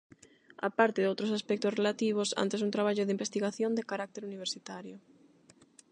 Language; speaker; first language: Galician; non-native, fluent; Spanish